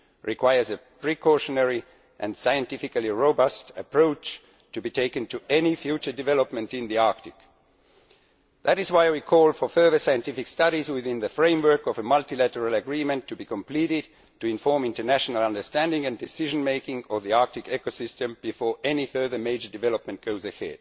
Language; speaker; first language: English; non-native, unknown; Estonian